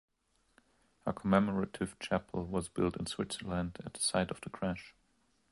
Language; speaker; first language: English; non-native, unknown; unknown